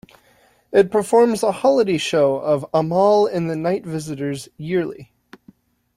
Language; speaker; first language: English; native; English